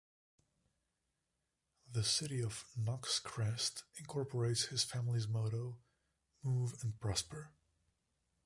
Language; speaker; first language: English; non-native, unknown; Slovenian